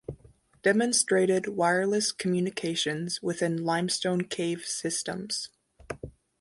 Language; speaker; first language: English; native; English